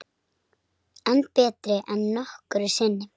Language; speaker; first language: Icelandic; native; Icelandic